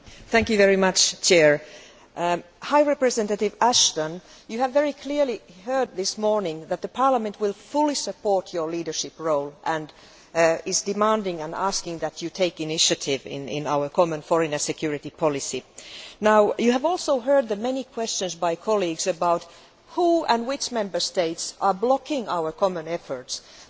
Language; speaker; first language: English; non-native, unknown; Finnish